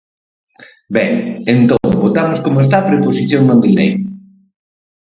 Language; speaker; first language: Galician; native; Galician